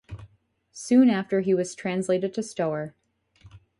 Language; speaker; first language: English; native; English